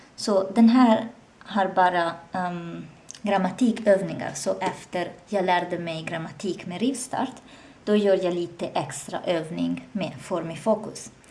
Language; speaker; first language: Swedish; non-native, learner; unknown